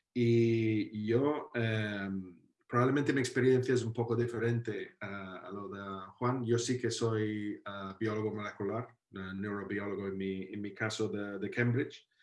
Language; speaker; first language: Spanish; non-native, fluent; English